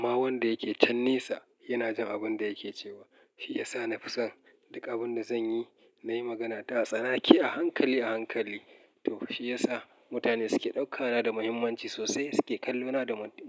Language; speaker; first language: Hausa; native; Hausa